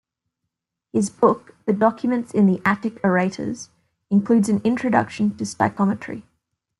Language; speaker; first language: English; native; English